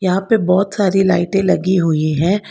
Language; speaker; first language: Hindi; non-native, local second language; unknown